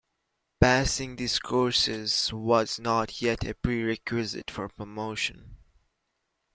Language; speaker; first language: English; native; English